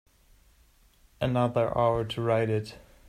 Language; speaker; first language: English; non-native, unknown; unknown